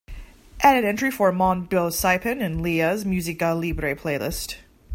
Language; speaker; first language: English; native; English